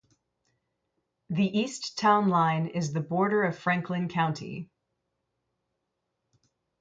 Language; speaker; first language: English; native; English